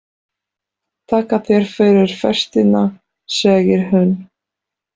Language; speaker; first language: Icelandic; non-native, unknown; Polish